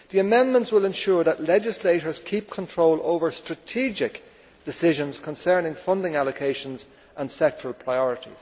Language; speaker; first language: English; native; English